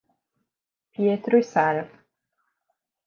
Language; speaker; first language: Portuguese; native; Portuguese